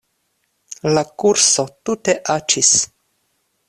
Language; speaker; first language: Esperanto; non-native, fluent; Russian